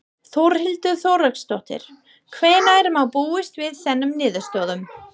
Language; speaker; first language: Icelandic; non-native, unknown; English